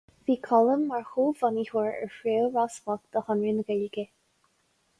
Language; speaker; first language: Irish; non-native, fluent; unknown